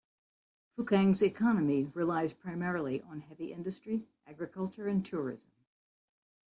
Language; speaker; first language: English; native; English